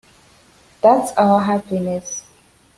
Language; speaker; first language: English; native; English